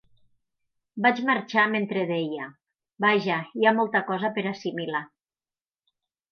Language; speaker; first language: Catalan; native; Catalan